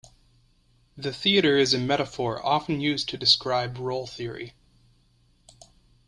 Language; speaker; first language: English; native; English